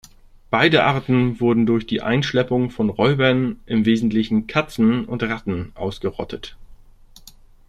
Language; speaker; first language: German; native; German